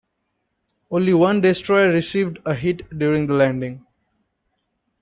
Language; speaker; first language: English; non-native, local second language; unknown